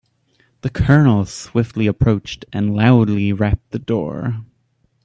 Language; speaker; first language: English; native; English